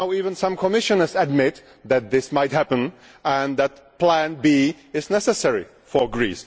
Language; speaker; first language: English; non-native, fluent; Czech